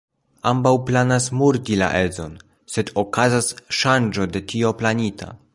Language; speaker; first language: Esperanto; non-native, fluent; Polish